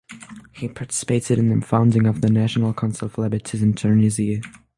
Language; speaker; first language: English; non-native, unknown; French